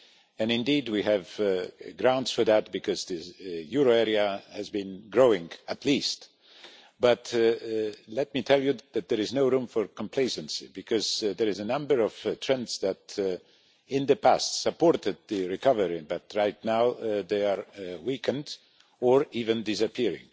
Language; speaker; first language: English; non-native, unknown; Polish